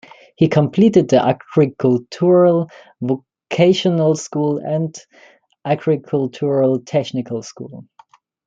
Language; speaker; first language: English; non-native, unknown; German